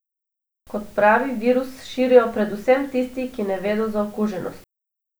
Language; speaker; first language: Slovenian; non-native, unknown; Macedonian